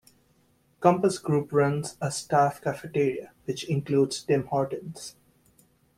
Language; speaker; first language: English; native; English